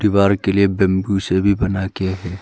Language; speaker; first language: Hindi; non-native, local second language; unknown